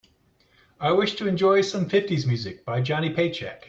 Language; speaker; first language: English; native; English